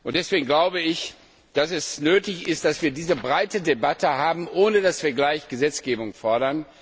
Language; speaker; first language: German; non-native, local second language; Luxembourgish